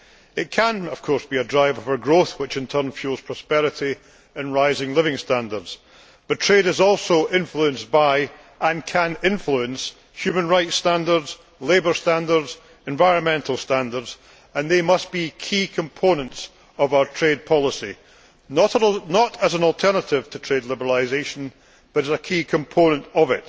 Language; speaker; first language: English; native; English